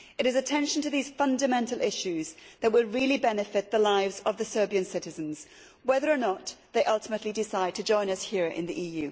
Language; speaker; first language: English; native; English